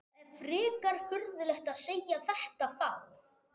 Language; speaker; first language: Icelandic; non-native, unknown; Spanish